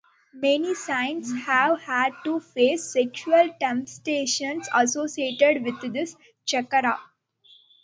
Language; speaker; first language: English; non-native, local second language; Tamil